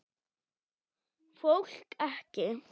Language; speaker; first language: Icelandic; non-native, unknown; German